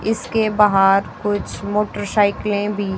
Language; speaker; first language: Hindi; native; Hindi